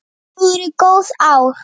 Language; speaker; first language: Icelandic; native; Icelandic